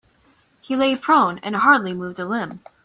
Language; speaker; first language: English; native; English